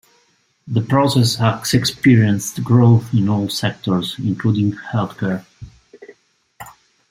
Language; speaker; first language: English; non-native, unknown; Italian